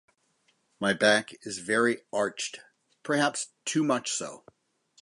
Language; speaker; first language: English; native; English